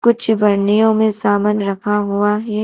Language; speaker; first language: Hindi; native; Hindi